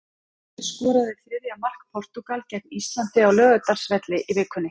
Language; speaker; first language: Icelandic; native; Icelandic